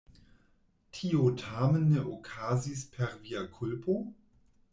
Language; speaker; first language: Esperanto; non-native, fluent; German